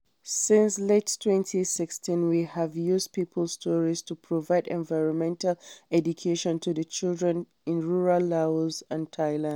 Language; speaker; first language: English; non-native, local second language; Hausa